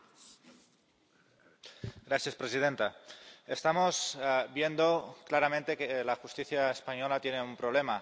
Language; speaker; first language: Spanish; non-native, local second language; Catalan